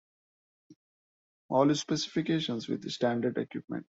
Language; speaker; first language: English; non-native, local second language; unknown